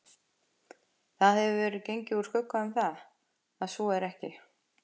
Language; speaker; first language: Icelandic; native; Icelandic